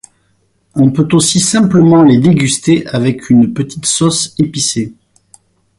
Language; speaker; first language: French; native; French